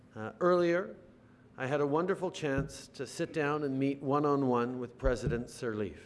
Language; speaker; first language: English; native; English